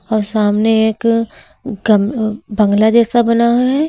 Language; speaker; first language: Hindi; native; Hindi